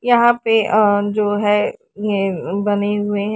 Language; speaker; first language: Hindi; native; Hindi